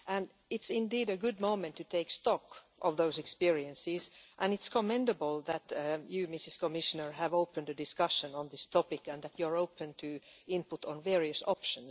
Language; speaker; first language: English; non-native, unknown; Finnish